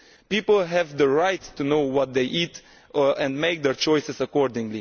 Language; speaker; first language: English; non-native, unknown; Italian